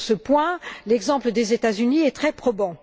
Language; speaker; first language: French; native; French